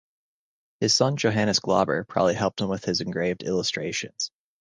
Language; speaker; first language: English; native; English